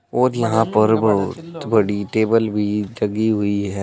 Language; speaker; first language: Hindi; native; Hindi